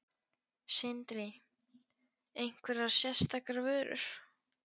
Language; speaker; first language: Icelandic; non-native, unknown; Polish